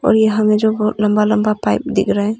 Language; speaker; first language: Hindi; non-native, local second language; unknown